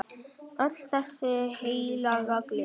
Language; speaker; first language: Icelandic; non-native, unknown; Vietnamese